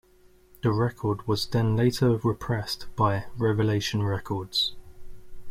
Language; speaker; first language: English; native; English